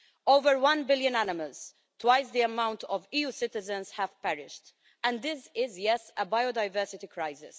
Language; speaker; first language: English; non-native, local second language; Maltese